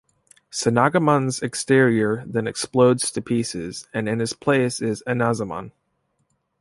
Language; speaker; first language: English; native; English